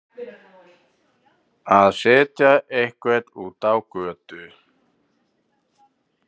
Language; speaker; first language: Icelandic; native; Icelandic